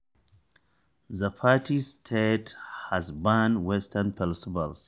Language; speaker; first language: English; non-native, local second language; Hausa